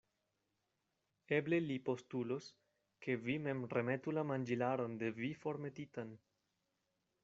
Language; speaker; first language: Esperanto; non-native, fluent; Spanish